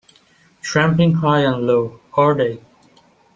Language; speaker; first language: English; non-native, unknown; Persian